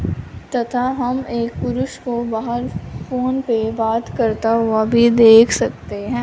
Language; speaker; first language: Hindi; non-native, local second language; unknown